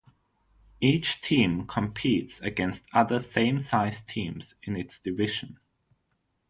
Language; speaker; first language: English; non-native, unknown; German